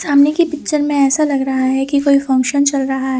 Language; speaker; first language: Hindi; non-native, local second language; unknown